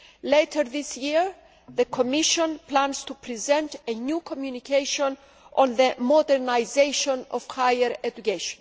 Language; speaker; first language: English; non-native, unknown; Greek